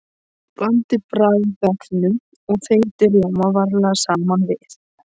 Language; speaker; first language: Icelandic; non-native, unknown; Polish